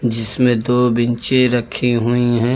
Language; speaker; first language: Hindi; native; Hindi